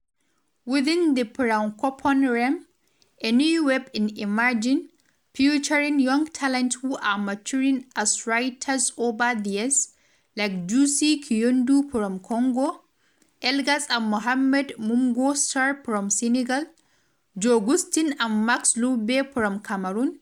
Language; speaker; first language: English; non-native, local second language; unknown